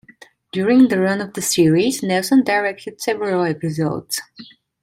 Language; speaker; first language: English; non-native, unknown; Italian